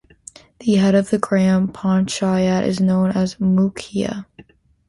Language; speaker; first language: English; native; English